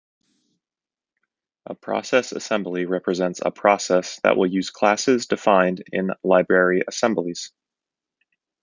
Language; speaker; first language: English; native; English